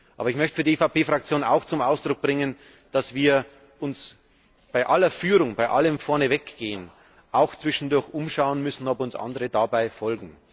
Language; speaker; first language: German; native; German